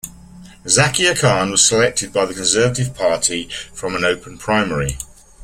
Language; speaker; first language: English; native; English